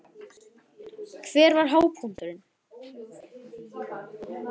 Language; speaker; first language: Icelandic; native; Icelandic